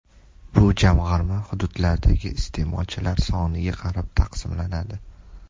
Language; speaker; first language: Uzbek; native; Uzbek